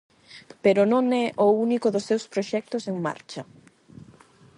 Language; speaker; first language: Galician; non-native, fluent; Spanish